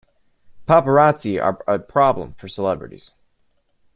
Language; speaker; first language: English; native; English